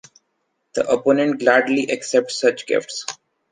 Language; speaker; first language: English; non-native, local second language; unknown